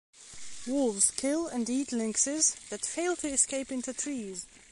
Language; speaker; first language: English; non-native, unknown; Belarusian